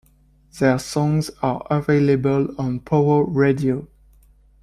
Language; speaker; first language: English; non-native, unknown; French